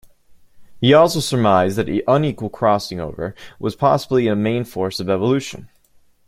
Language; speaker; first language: English; native; English